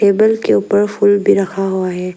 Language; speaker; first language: Hindi; early bilingual, other home language; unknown